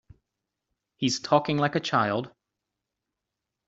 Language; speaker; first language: English; native; English